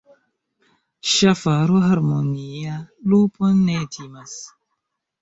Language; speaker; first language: Esperanto; non-native, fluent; Chinese